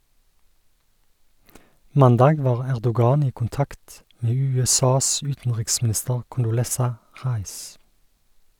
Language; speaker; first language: Norwegian; native; Norwegian